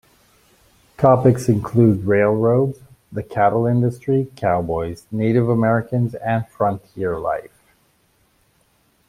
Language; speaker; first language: English; native; English